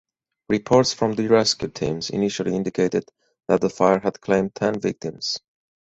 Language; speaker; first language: English; native; English